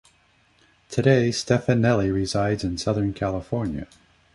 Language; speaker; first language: English; native; English